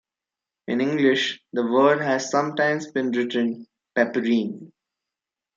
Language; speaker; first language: English; non-native, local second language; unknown